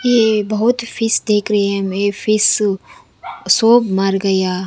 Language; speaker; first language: Hindi; non-native, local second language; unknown